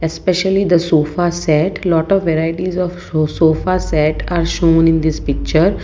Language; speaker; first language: English; non-native, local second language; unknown